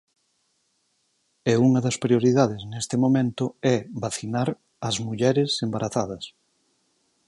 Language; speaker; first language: Galician; native; Galician